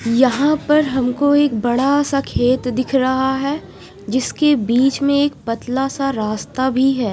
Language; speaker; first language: Hindi; non-native, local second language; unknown